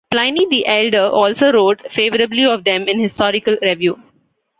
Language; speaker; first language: English; non-native, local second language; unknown